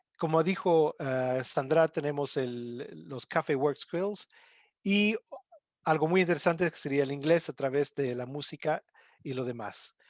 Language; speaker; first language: Spanish; non-native, fluent; English